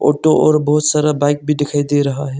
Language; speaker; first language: Hindi; non-native, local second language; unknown